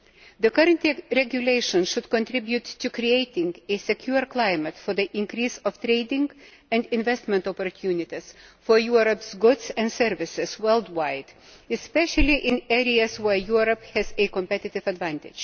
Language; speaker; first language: English; non-native, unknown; Lithuanian